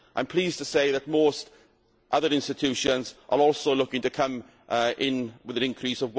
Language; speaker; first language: English; native; English